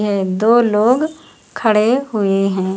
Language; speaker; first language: Hindi; native; Hindi